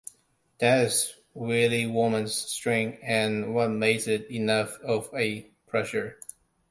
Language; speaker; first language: English; non-native, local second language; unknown